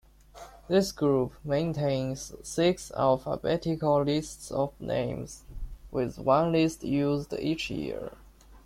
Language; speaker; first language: English; non-native, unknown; Chinese